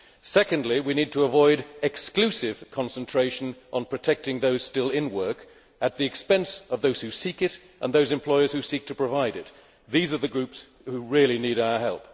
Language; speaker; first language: English; native; English